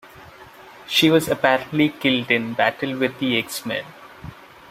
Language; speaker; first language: English; non-native, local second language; Malayalam